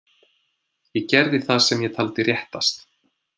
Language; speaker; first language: Icelandic; non-native, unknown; English